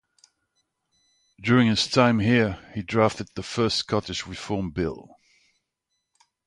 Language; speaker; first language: English; non-native, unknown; Dutch